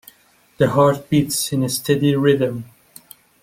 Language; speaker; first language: English; non-native, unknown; Persian